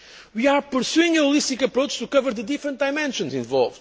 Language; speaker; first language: English; non-native, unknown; Portuguese